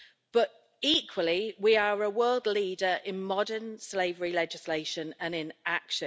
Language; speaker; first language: English; native; English